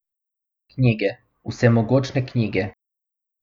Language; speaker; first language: Slovenian; non-native, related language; Bosnian